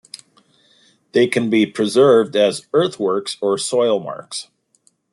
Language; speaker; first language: English; native; English